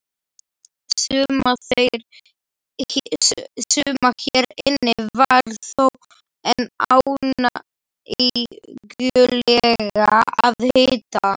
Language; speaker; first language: Icelandic; non-native, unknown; Slovak